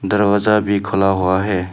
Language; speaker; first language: Hindi; non-native, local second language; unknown